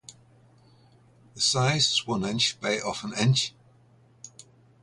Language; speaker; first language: English; native; English